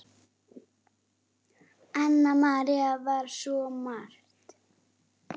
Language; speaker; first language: Icelandic; native; Icelandic